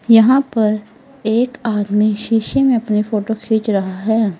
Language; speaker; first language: Hindi; native; Hindi